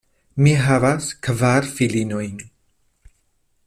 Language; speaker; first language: Esperanto; non-native, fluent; Spanish